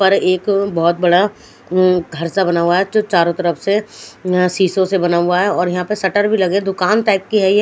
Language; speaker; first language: Hindi; non-native, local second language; Punjabi